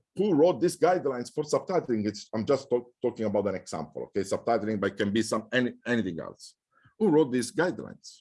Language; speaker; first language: English; non-native, fluent; Italian